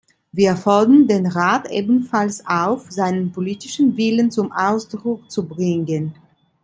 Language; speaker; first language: German; non-native, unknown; Italian